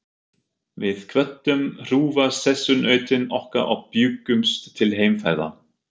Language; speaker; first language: Icelandic; non-native, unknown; German